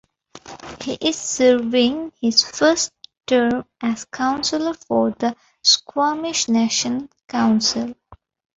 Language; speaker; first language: English; non-native, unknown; Bangla